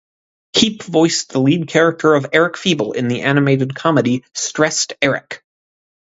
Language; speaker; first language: English; native; English